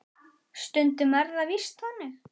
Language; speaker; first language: Icelandic; native; Icelandic